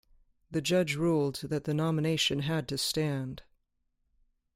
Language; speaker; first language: English; native; English